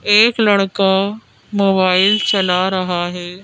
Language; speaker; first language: Hindi; native; Hindi